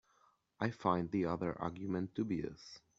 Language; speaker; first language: English; native; English